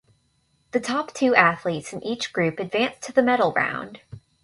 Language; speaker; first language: English; native; English